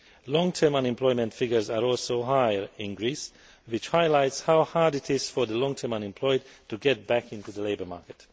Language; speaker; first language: English; non-native, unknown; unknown